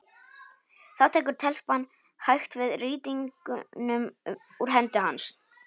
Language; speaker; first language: Icelandic; non-native, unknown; Polish